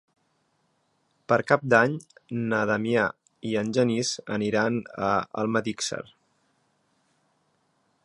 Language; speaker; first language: Catalan; native; Catalan